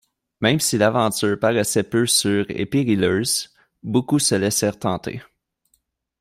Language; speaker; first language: French; native; French